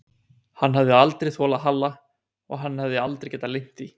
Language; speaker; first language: Icelandic; native; Icelandic